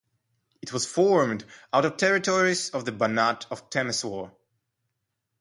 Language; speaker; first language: English; non-native, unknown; Russian